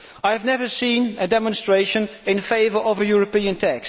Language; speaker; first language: English; non-native, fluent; Dutch